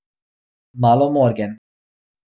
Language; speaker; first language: Slovenian; non-native, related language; Bosnian